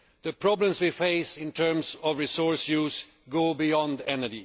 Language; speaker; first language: English; non-native, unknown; Swedish